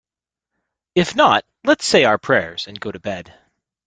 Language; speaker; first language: English; native; English